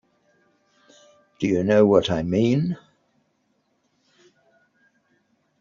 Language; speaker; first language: English; native; English